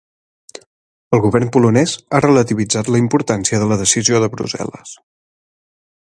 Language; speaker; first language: Catalan; native; Catalan